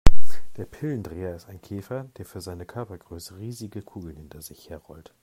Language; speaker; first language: German; native; German